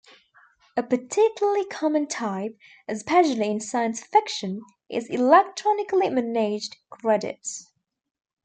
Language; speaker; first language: English; native; English